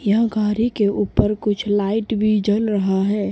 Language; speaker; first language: Hindi; non-native, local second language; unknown